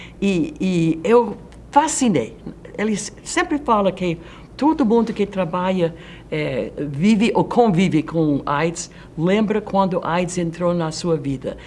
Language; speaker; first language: Portuguese; non-native, fluent; Dutch